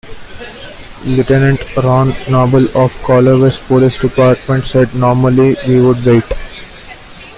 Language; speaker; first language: English; non-native, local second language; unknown